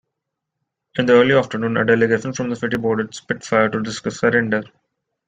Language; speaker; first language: English; non-native, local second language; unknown